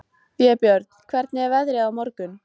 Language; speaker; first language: Icelandic; native; Icelandic